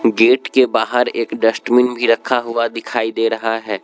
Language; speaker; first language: Hindi; non-native, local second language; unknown